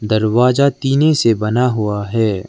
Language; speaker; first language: Hindi; non-native, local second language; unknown